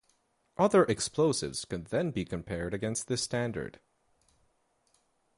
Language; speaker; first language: English; native; English